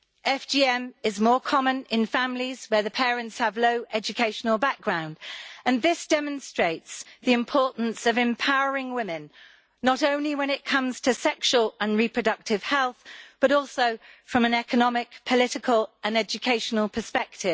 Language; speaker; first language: English; native; English